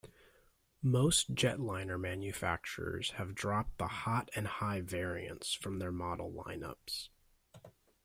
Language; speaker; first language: English; native; English